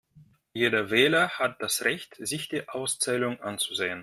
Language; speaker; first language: German; non-native, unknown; Russian